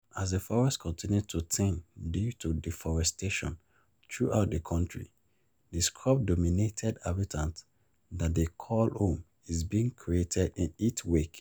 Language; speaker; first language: English; non-native, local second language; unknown